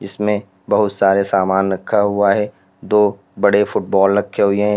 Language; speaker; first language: Hindi; native; Hindi